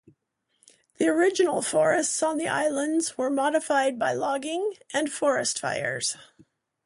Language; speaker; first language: English; native; English